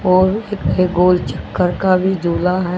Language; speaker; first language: Hindi; native; Hindi